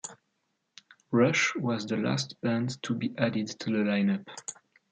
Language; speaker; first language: English; non-native, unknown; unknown